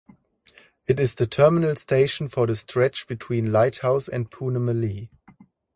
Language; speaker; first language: English; non-native, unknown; German